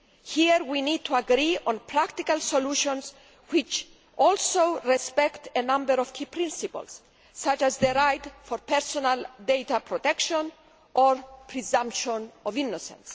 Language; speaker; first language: English; non-native, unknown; Greek